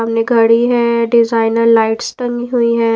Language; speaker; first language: Hindi; non-native, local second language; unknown